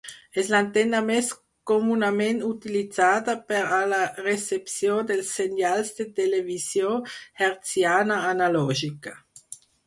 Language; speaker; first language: Catalan; non-native, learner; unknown